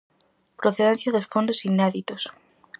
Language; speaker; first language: Galician; native; Galician